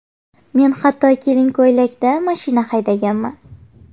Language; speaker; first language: Uzbek; native; Uzbek